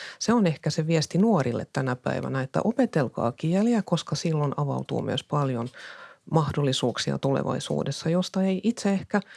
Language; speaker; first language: Finnish; non-native, local second language; Swedish